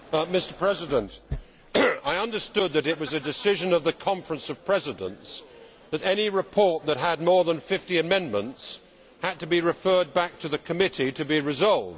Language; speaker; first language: English; native; English